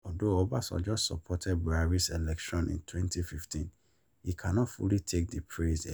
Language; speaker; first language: English; non-native, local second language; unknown